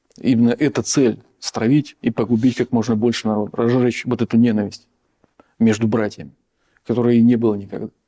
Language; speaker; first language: Russian; native; Russian